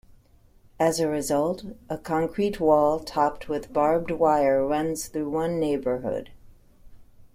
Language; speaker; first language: English; native; English